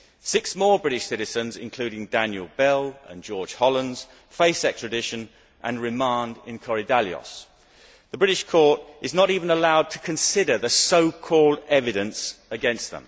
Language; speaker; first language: English; native; English